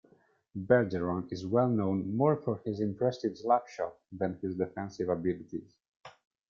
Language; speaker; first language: English; non-native, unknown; Italian